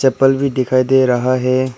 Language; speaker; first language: Hindi; non-native, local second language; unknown